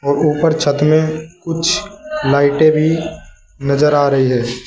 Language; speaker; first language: Hindi; native; Hindi